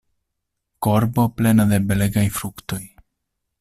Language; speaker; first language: Esperanto; non-native, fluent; Italian